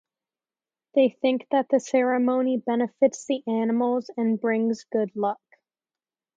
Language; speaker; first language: English; native; English